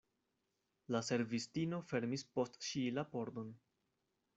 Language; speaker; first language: Esperanto; non-native, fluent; Spanish